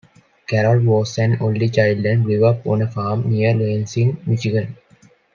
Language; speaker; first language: English; non-native, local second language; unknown